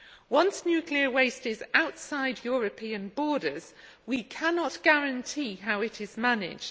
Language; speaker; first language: English; native; English